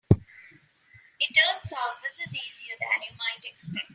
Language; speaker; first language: English; non-native, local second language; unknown